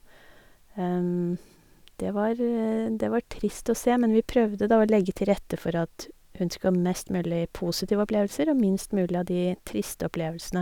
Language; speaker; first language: Norwegian; native; Norwegian